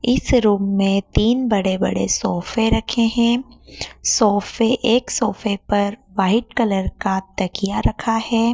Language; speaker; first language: Hindi; native; Hindi